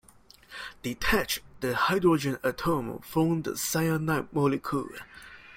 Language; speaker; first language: English; non-native, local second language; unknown